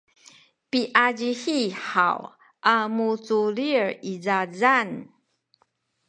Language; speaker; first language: Sakizaya; non-native, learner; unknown